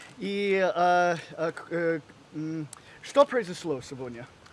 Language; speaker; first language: Russian; non-native, learner; English